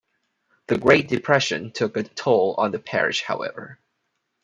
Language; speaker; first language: English; non-native, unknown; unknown